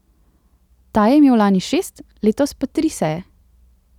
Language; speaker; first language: Slovenian; native; Slovenian